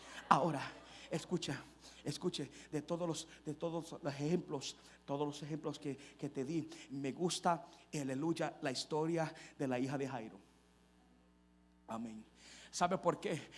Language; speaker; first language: Spanish; early bilingual, heritage; Spanish